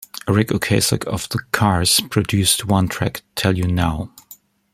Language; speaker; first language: English; non-native, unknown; German